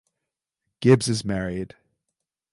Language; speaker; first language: English; native; English